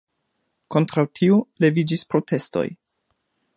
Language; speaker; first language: Esperanto; non-native, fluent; German